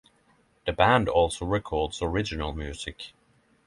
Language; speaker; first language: English; non-native, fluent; Norwegian